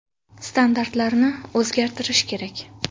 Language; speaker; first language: Uzbek; native; Uzbek